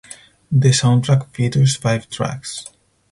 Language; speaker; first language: English; non-native, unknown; Spanish